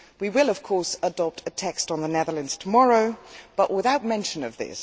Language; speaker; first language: English; non-native, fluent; Dutch